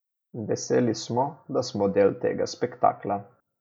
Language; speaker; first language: Slovenian; native; Slovenian